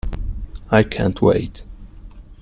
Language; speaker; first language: English; non-native, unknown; Italian